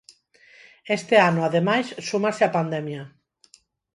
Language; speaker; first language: Galician; non-native, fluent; Spanish